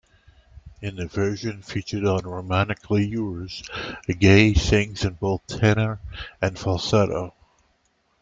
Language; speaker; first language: English; native; English